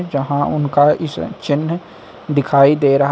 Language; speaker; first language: Hindi; native; Hindi